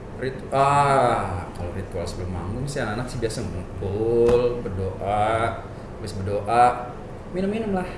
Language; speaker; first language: Indonesian; native; Indonesian